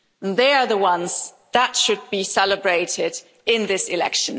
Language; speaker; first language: English; non-native, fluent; German